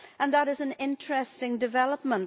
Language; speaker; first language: English; native; English